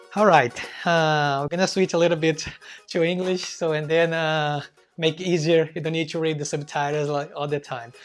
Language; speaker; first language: English; non-native, fluent; Portuguese